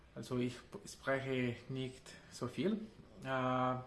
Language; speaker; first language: German; non-native, learner; Spanish